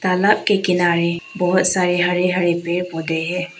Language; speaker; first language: Hindi; non-native, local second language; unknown